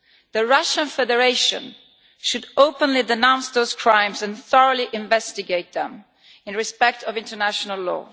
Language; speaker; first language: English; non-native, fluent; Italian